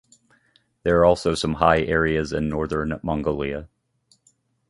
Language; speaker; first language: English; native; English